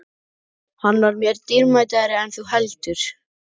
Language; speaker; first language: Icelandic; native; Icelandic